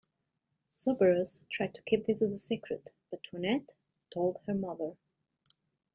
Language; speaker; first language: English; non-native, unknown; Catalan